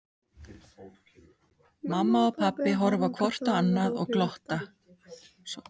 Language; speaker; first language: Icelandic; native; Icelandic